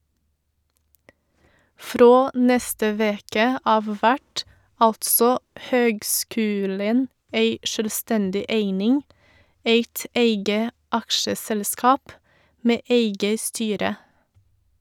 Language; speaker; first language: Norwegian; non-native, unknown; Portuguese